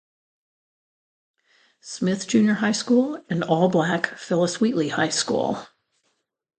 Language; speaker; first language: English; native; English